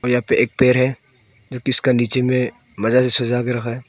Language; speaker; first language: Hindi; non-native, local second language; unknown